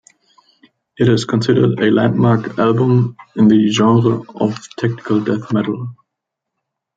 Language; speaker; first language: English; non-native, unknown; German